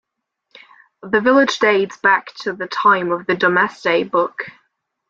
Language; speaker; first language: English; non-native, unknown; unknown